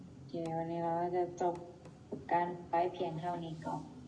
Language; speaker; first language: Thai; native; Thai